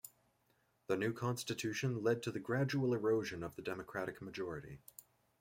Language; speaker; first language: English; native; English